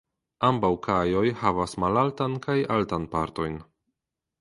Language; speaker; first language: Esperanto; non-native, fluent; Polish